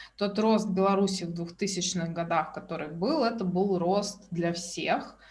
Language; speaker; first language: Russian; native; Russian